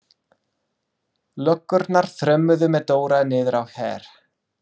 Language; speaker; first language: Icelandic; non-native, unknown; English